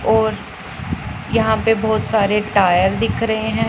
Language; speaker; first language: Hindi; non-native, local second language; Punjabi